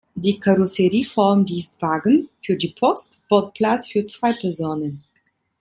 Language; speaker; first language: German; non-native, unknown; Italian